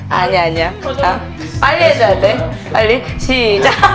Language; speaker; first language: Korean; native; Korean